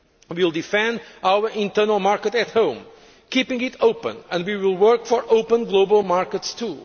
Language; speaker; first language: English; non-native, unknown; Portuguese